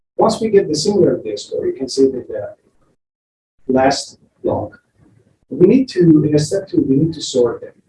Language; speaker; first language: English; non-native, fluent; Persian